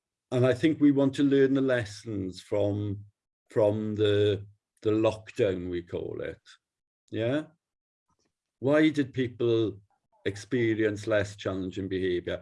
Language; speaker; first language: English; native; English